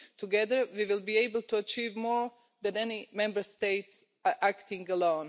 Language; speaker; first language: English; non-native, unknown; Croatian